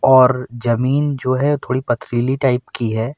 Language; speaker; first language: Hindi; native; Hindi